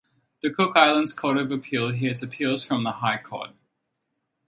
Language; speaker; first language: English; native; English